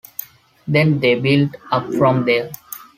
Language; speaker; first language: English; non-native, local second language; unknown